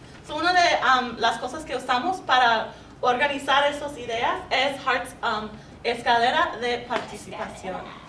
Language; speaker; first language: Spanish; non-native, learner; English